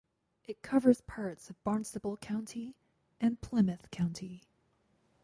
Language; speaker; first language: English; native; English